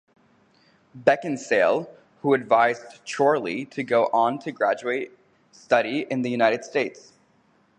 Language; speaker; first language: English; native; English